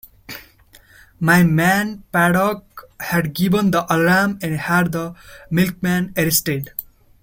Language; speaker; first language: English; non-native, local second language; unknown